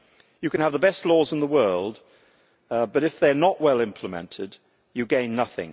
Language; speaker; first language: English; native; English